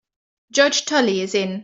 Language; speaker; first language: English; native; English